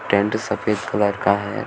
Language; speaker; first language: Hindi; native; Hindi